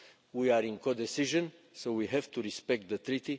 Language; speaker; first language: English; non-native, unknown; Romanian